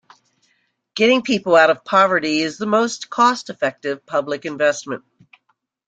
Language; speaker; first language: English; native; English